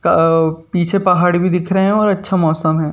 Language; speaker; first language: Hindi; native; Hindi